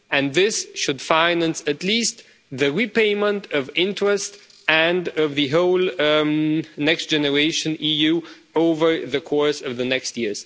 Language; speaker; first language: English; non-native, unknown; Romanian